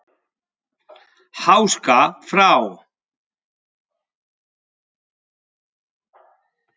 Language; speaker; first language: Icelandic; non-native, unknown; Spanish